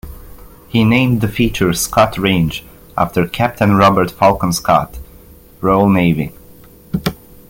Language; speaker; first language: English; native; English